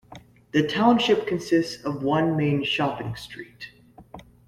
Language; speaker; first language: English; native; English